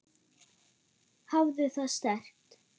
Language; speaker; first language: Icelandic; non-native, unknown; German